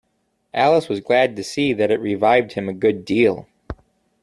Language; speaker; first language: English; native; English